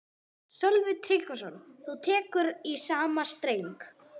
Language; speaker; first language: Icelandic; non-native, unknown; English